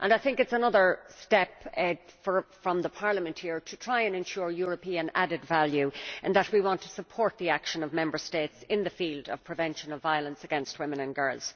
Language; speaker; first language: English; native; English